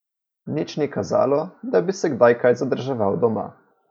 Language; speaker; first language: Slovenian; native; Slovenian